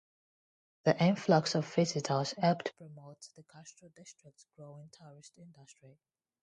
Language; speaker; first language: English; non-native, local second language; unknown